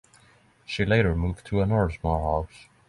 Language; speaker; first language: English; non-native, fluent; Norwegian